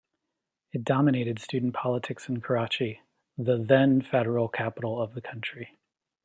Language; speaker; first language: English; native; English